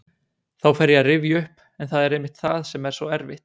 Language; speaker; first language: Icelandic; native; Icelandic